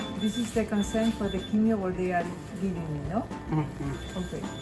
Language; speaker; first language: English; non-native, fluent; Spanish